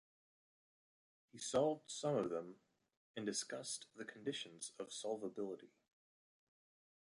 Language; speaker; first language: English; native; English